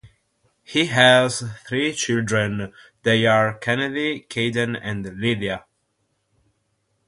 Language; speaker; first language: English; non-native, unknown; Italian